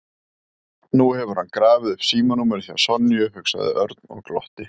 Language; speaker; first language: Icelandic; native; Icelandic